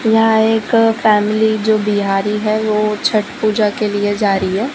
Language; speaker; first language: Hindi; non-native, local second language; Gujarati